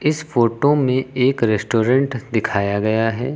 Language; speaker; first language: Hindi; native; Hindi